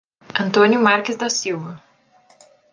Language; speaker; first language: Portuguese; native; Portuguese